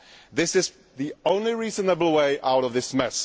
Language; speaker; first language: English; non-native, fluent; Czech